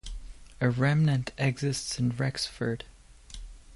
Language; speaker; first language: English; native; English